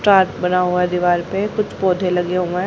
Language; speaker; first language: Hindi; native; Hindi